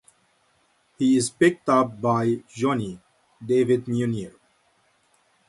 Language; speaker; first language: English; non-native, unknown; Arabic